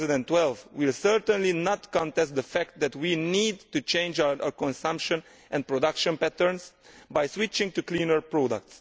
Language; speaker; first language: English; non-native, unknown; Italian